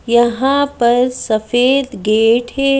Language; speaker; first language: Hindi; native; Hindi